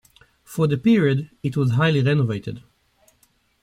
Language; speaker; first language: English; native; English